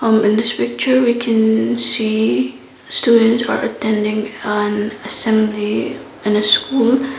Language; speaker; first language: English; non-native, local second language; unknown